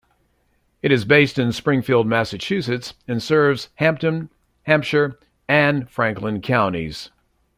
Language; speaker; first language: English; native; English